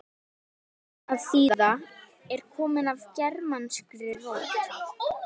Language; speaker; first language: Icelandic; native; Icelandic